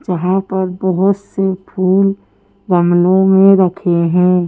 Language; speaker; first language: Hindi; native; Hindi